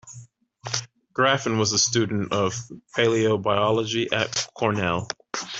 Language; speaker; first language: English; native; English